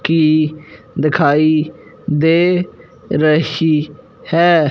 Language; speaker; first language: Hindi; non-native, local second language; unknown